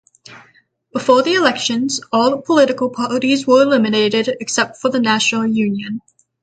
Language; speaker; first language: English; native; English